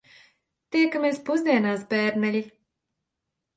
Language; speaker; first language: Latvian; native; Latvian